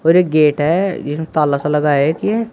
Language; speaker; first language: Hindi; native; Hindi